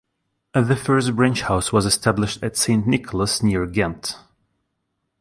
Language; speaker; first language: English; non-native, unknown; Russian